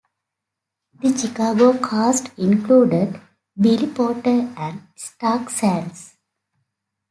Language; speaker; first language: English; native; English